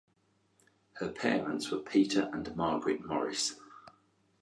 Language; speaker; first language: English; native; English